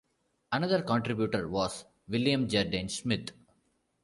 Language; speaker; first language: English; non-native, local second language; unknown